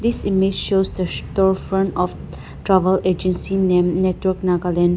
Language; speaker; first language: English; non-native, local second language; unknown